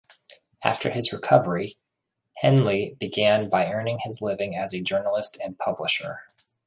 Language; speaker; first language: English; native; English